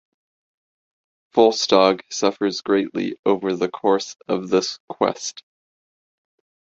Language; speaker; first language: English; native; English